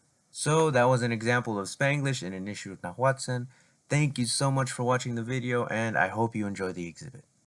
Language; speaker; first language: English; native; English